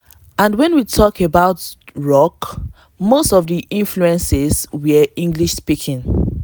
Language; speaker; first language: English; non-native, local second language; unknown